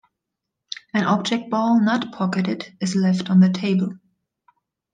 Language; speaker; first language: English; non-native, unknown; German